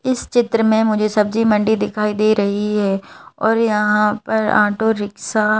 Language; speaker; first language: Hindi; native; Hindi